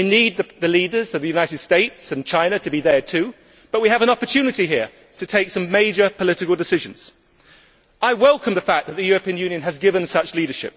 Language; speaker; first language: English; native; English